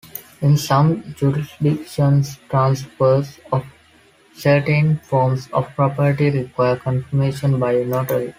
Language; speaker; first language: English; non-native, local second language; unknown